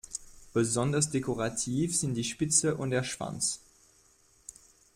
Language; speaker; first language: German; non-native, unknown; French